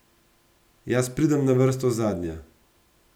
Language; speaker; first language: Slovenian; native; Slovenian